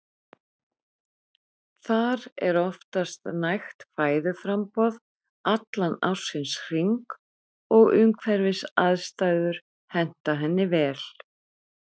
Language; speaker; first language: Icelandic; native; Icelandic